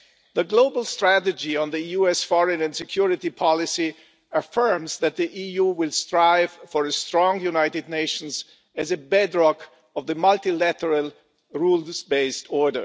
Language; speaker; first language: English; non-native, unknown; German